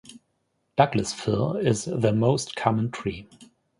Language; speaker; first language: English; non-native, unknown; German